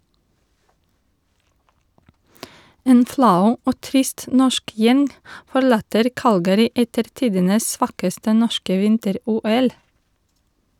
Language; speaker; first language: Norwegian; non-native, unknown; Russian